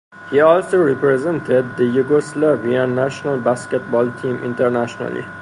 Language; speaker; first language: English; non-native, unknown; Persian